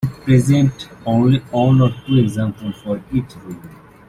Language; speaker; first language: English; native; English